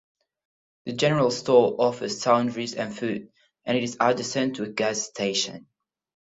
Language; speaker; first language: English; non-native, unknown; Catalan